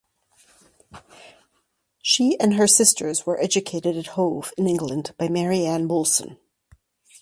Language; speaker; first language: English; native; English